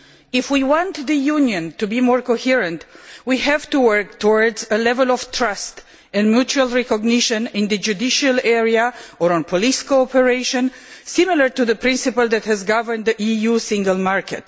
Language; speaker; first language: English; non-native, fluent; Romanian